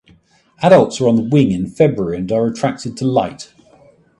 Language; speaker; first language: English; native; English